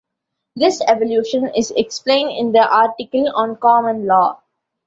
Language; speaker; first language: English; non-native, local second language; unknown